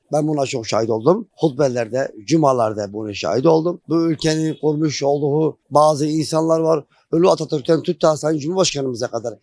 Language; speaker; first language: Turkish; non-native, local second language; Kurdish